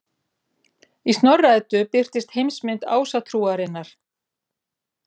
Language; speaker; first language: Icelandic; native; Icelandic